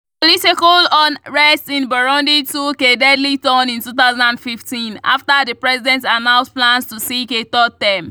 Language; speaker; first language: English; non-native, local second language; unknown